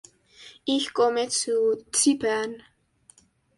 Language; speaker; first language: German; non-native, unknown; Spanish